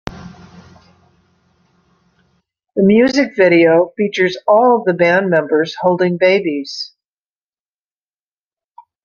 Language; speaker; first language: English; native; English